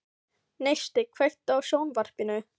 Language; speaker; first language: Icelandic; non-native, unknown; Filipino